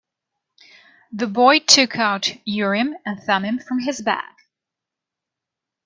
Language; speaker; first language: English; native; English